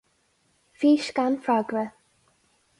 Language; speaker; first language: Irish; non-native, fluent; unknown